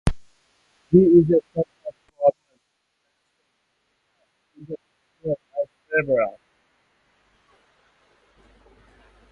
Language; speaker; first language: English; non-native, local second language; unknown